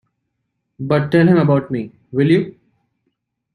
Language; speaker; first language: English; non-native, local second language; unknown